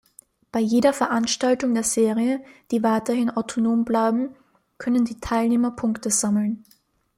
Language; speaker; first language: German; native; German